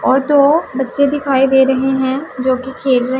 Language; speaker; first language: Hindi; non-native, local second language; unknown